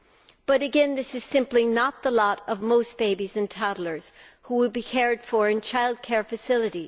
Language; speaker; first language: English; native; English